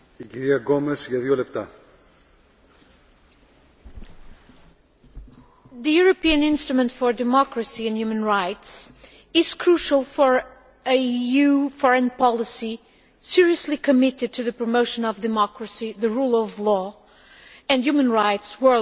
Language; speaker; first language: English; non-native, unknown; Portuguese